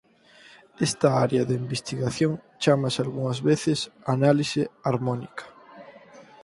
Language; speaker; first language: Galician; native; Galician